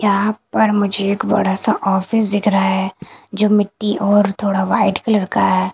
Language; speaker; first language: Hindi; non-native, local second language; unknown